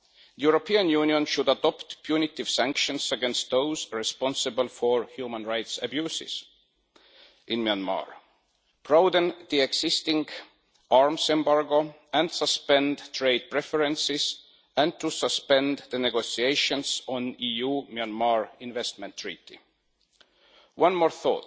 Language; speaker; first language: English; non-native, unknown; Estonian